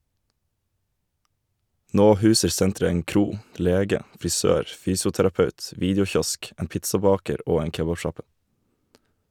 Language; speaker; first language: Norwegian; native; Norwegian